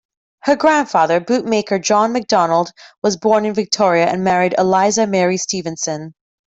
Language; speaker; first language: English; native; English